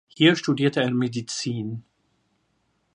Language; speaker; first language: German; non-native, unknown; French